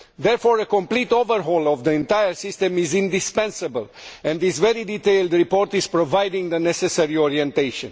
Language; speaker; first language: English; non-native, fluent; Romanian